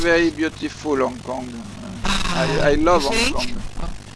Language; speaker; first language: English; non-native, learner; French